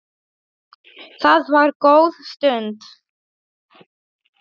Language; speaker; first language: Icelandic; non-native, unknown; Polish